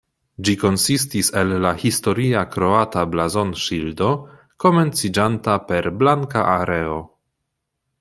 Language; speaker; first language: Esperanto; non-native, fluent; Polish